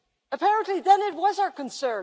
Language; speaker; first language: English; non-native, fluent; Dutch